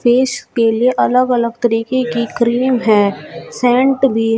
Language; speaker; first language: Hindi; native; Hindi